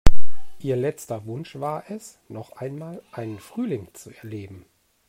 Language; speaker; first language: German; native; German